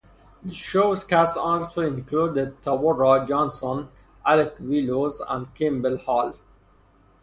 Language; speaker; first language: English; non-native, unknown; Persian